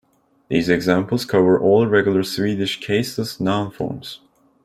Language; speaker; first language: English; non-native, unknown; Turkish